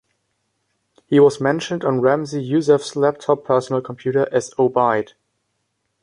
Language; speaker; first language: English; non-native, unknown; German